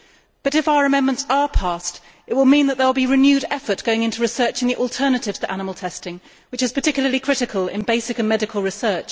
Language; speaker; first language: English; native; English